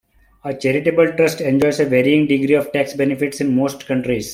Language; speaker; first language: English; non-native, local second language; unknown